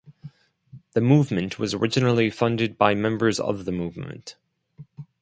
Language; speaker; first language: English; non-native, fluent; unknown